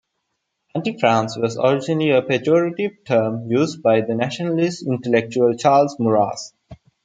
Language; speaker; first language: English; non-native, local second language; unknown